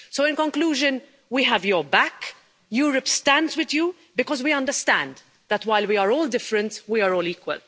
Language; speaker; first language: English; non-native, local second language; Maltese